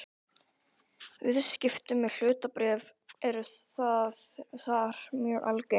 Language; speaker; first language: Icelandic; native; Icelandic